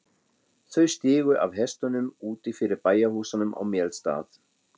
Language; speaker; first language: Icelandic; non-native, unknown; German